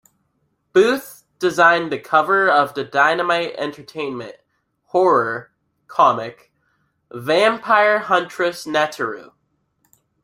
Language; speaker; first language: English; native; English